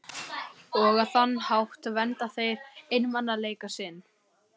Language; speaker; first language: Icelandic; native; Icelandic